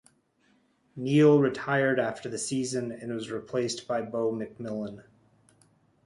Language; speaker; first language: English; native; English